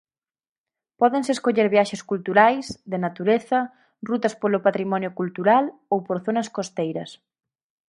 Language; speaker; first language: Galician; native; Galician